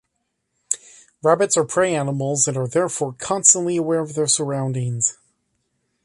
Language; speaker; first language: English; native; English